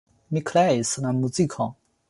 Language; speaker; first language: Esperanto; non-native, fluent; Chinese